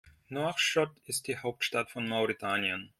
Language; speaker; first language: German; non-native, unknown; Russian